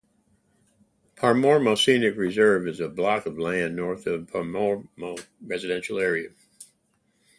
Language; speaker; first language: English; native; English